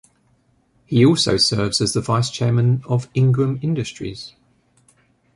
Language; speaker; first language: English; native; English